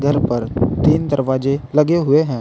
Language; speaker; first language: Hindi; native; Hindi